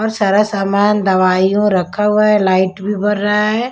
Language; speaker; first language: Hindi; non-native, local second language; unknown